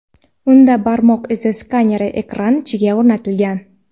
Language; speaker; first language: Uzbek; non-native, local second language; Kara-Kalpak